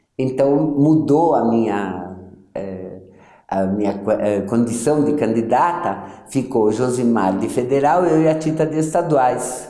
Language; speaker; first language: Portuguese; early bilingual, other home language; Yiddish